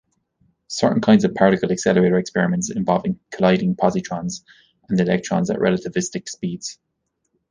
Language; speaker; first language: English; native; English